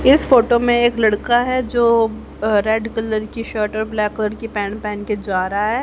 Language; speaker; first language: Hindi; native; Hindi